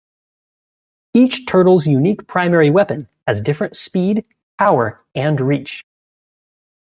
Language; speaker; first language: English; native; English